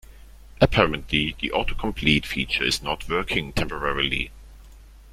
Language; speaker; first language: English; non-native, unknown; German